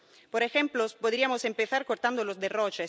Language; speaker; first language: Spanish; non-native, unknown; Italian